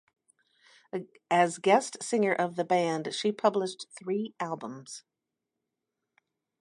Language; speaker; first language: English; native; English